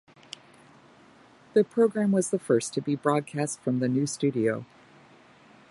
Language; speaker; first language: English; native; English